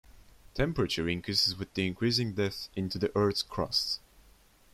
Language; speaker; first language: English; non-native, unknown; Turkish